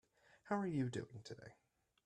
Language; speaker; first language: English; native; English